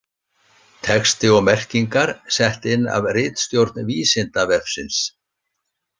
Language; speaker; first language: Icelandic; native; Icelandic